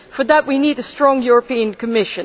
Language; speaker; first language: English; non-native, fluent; Dutch